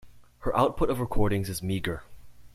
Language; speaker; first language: English; native; English